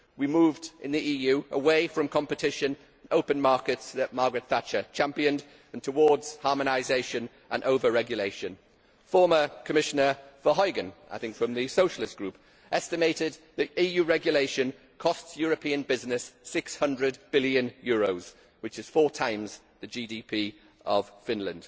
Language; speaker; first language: English; native; English